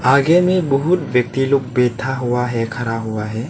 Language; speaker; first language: Hindi; non-native, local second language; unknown